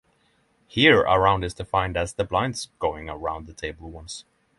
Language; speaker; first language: English; non-native, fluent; Norwegian